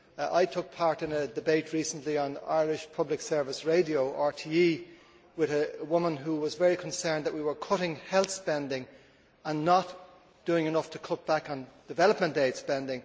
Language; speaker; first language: English; native; English